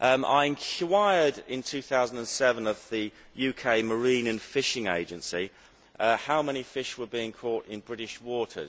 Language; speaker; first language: English; native; English